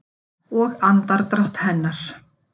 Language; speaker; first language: Icelandic; native; Icelandic